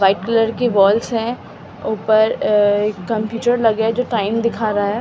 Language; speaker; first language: Hindi; native; Hindi